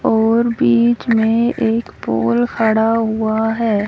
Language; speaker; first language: Hindi; native; Hindi